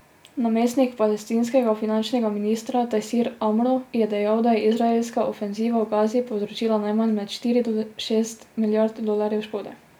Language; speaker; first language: Slovenian; native; Slovenian